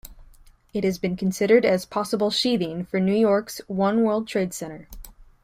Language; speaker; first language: English; native; English